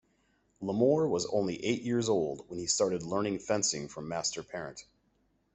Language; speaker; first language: English; native; English